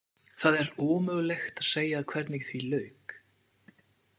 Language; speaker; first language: Icelandic; non-native, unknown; French